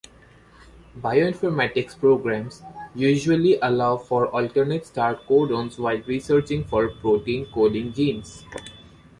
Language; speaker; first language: English; non-native, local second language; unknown